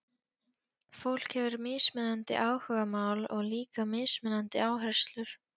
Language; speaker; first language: Icelandic; non-native, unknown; Polish